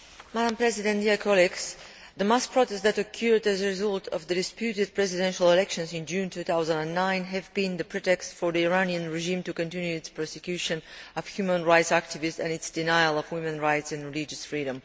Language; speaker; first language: English; non-native, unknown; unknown